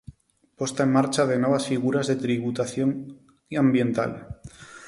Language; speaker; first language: Galician; non-native, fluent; Spanish